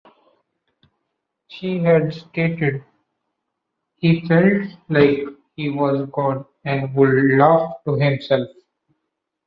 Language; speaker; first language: English; non-native, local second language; Marathi